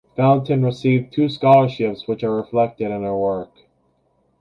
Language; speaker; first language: English; native; English